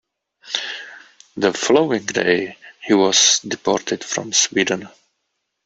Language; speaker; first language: English; non-native, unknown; Czech